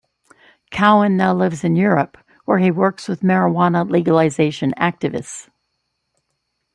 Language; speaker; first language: English; native; English